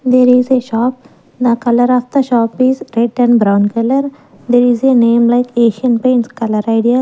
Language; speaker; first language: English; non-native, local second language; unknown